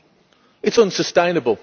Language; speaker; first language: English; native; English